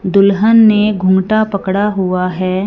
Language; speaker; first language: Hindi; non-native, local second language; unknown